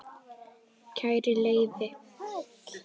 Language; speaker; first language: Icelandic; native; Icelandic